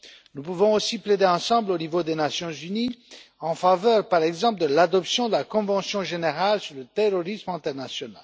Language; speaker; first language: French; non-native, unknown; Romanian